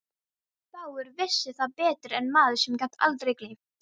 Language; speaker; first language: Icelandic; non-native, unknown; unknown